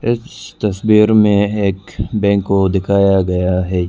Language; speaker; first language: Hindi; non-native, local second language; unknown